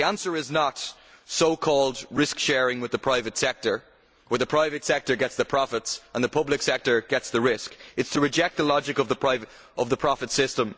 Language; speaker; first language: English; native; English